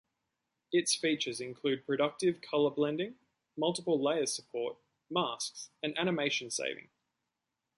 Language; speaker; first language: English; native; English